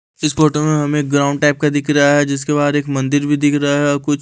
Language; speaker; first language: Hindi; native; Hindi